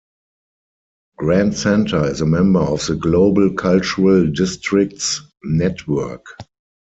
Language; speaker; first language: English; non-native, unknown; German